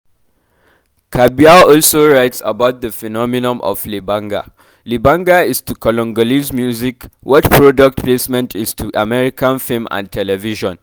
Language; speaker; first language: English; non-native, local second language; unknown